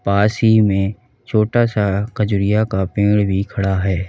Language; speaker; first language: Hindi; native; Hindi